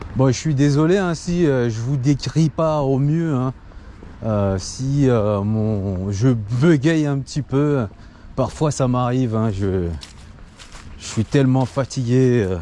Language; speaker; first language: French; non-native, local second language; Comorian